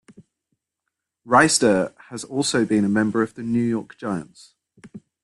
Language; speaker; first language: English; native; English